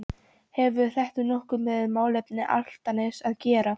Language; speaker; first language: Icelandic; non-native, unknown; Polish